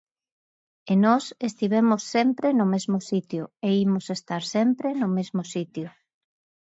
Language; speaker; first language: Galician; native; Galician